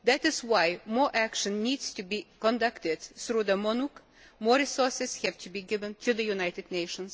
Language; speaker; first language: English; non-native, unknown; Lithuanian